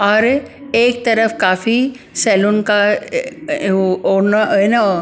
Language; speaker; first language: Hindi; non-native, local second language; Punjabi